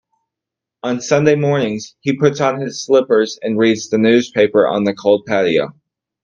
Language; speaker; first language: English; native; English